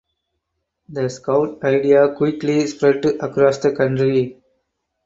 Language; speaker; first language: English; non-native, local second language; Tamil